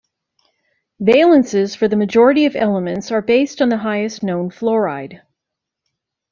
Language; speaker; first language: English; native; English